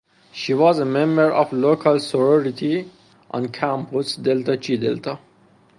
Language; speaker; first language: English; non-native, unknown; Persian